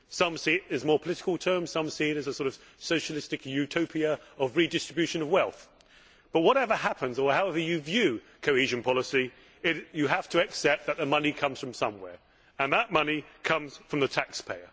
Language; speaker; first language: English; native; English